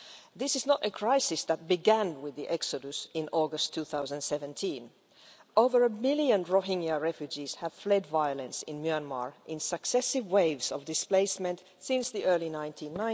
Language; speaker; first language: English; non-native, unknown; Finnish